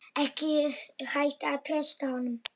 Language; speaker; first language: Icelandic; non-native, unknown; Polish